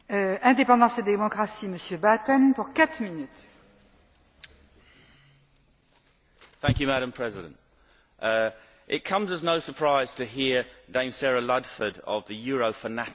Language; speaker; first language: English; native; English